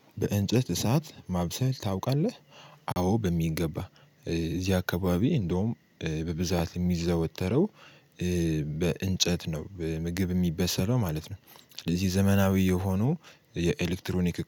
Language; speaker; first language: Amharic; native; Amharic